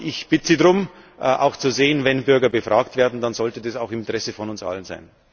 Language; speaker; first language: German; native; German